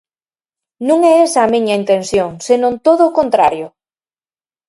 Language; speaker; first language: Galician; native; Galician